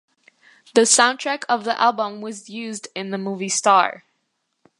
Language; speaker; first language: English; native; English